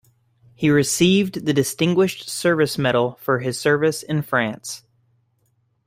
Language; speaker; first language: English; native; English